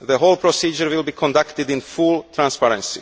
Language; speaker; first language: English; non-native, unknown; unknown